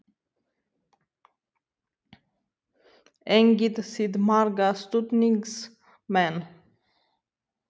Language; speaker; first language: Icelandic; non-native, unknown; Romanian